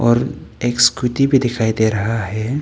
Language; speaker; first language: Hindi; non-native, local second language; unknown